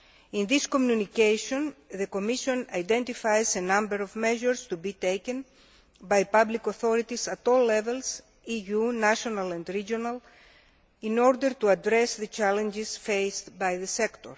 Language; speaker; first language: English; non-native, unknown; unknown